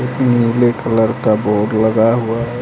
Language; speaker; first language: Hindi; native; Hindi